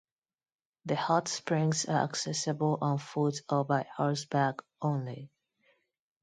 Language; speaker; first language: English; non-native, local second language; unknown